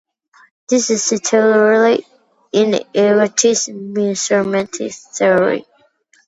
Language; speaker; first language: English; non-native, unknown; Georgian